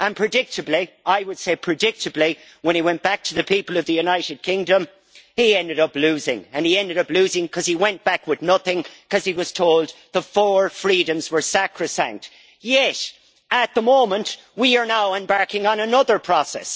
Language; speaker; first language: English; native; English